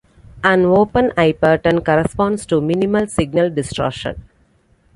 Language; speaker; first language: English; non-native, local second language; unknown